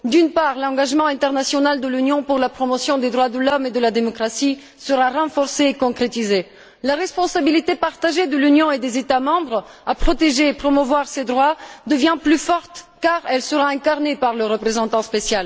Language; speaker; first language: French; non-native, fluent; Bulgarian